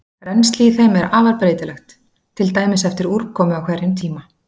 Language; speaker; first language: Icelandic; native; Icelandic